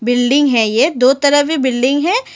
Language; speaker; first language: Hindi; non-native, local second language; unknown